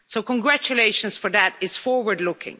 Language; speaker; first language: English; non-native, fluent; Dutch